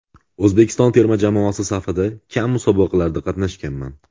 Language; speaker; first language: Uzbek; native; Uzbek